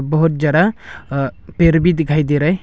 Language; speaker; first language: Hindi; non-native, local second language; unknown